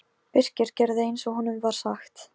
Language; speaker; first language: Icelandic; non-native, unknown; Polish